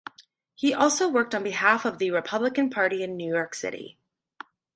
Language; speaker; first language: English; native; English